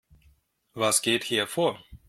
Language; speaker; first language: German; non-native, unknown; Russian